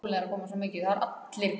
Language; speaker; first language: Icelandic; native; Icelandic